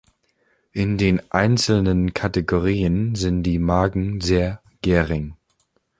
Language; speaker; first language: German; non-native, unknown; English